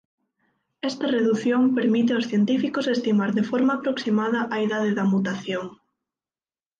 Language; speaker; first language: Galician; non-native, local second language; Spanish